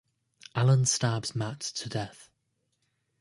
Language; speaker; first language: English; native; English